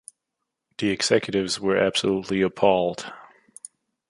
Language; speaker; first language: English; non-native, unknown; German